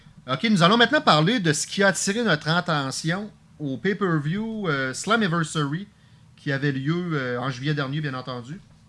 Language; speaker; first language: French; native; French